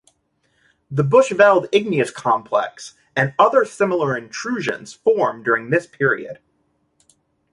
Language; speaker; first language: English; native; English